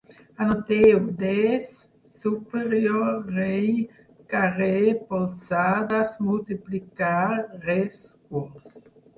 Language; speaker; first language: Catalan; non-native, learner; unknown